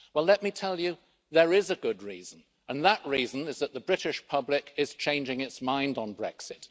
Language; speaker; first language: English; native; English